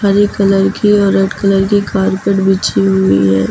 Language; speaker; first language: Hindi; native; Hindi